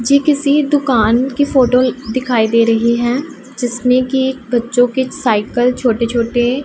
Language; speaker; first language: Hindi; non-native, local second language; Punjabi